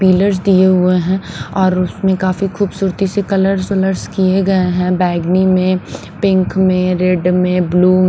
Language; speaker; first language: Hindi; non-native, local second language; Punjabi